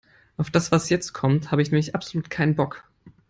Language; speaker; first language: English; non-native, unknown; German